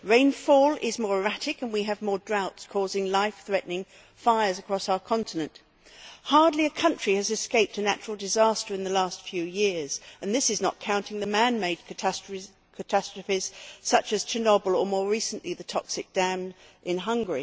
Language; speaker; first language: English; native; English